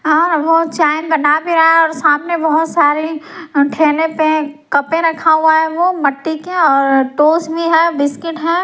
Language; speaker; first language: Hindi; non-native, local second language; Punjabi